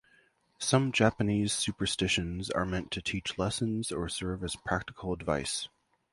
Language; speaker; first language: English; native; English